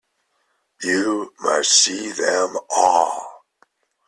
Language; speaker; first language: English; native; English